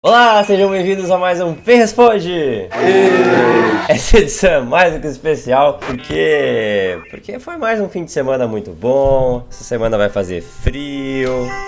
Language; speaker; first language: Portuguese; native; Portuguese